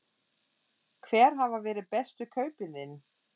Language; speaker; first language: Icelandic; non-native, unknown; German